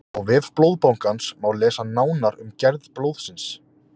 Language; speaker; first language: Icelandic; native; Icelandic